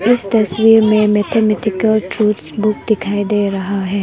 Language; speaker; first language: Hindi; non-native, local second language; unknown